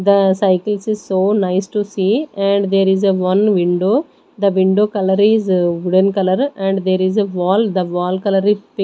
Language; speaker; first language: English; non-native, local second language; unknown